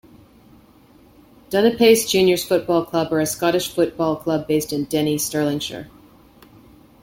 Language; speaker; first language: English; native; English